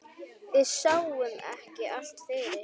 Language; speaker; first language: Icelandic; native; Icelandic